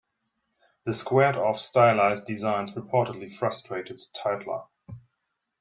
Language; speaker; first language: English; non-native, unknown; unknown